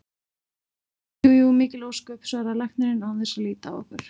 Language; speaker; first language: Icelandic; native; Icelandic